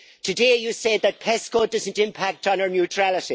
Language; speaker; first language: English; native; English